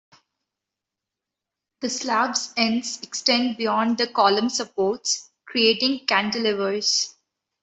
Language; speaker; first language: English; non-native, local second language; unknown